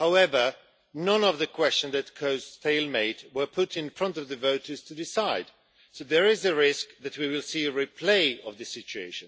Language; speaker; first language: English; non-native, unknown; Swedish